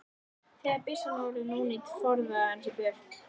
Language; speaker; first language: Icelandic; native; Icelandic